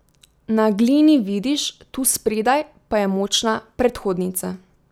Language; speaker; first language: Slovenian; native; Slovenian